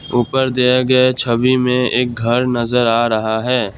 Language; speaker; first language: Hindi; non-native, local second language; Assamese